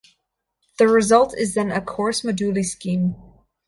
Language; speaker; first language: English; native; English